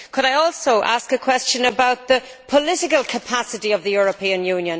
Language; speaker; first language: English; native; English